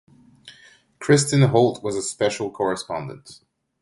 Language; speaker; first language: English; non-native, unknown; French